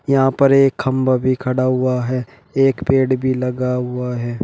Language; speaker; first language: Hindi; native; Hindi